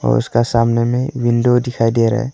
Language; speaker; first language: Hindi; non-native, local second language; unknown